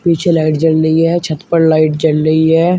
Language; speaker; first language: Hindi; native; Hindi